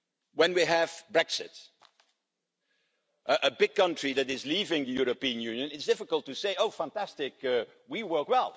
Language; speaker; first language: English; non-native, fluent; Dutch